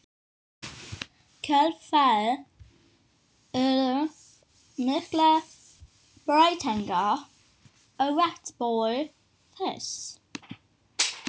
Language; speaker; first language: Icelandic; non-native, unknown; English